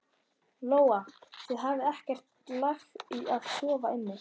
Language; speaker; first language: Icelandic; native; Icelandic